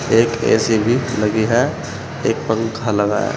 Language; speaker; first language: Hindi; native; Hindi